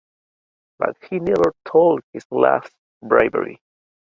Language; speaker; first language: English; native; English